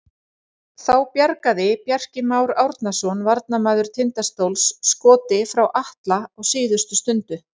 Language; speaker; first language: Icelandic; native; Icelandic